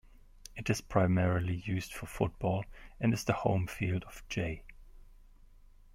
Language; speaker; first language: English; non-native, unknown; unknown